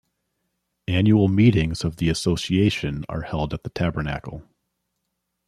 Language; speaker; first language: English; native; English